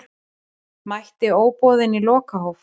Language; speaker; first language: Icelandic; native; Icelandic